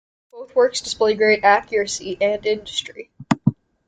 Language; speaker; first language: English; native; English